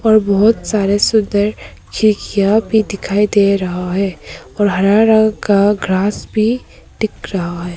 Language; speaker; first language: Hindi; non-native, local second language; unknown